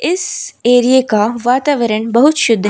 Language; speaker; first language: Hindi; native; Hindi